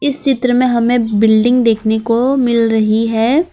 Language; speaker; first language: Hindi; non-native, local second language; Gujarati